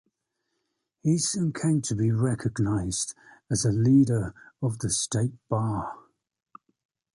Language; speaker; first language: English; native; English